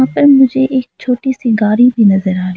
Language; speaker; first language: Hindi; non-native, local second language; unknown